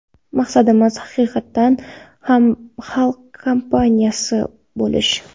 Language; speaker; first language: Uzbek; non-native, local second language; Kara-Kalpak